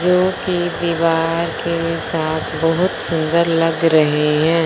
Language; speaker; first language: Hindi; non-native, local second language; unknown